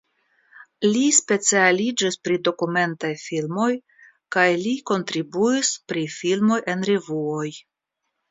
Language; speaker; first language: Esperanto; non-native, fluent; Russian